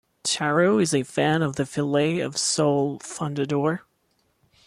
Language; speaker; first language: English; non-native, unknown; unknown